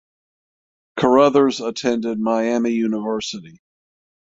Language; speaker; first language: English; native; English